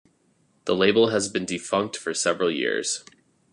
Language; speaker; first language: English; native; English